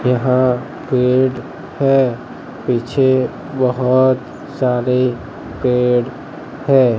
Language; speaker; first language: Hindi; non-native, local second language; Gujarati